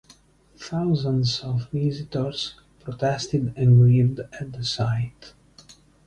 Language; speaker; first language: English; non-native, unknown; Italian